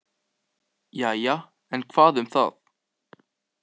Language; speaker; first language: Icelandic; native; Icelandic